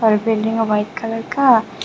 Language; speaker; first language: Hindi; non-native, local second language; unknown